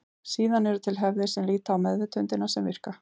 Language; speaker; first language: Icelandic; native; Icelandic